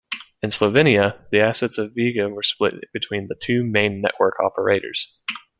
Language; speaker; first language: English; native; English